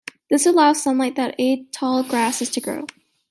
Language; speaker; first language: English; native; English